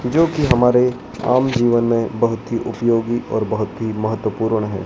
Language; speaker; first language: Hindi; native; Hindi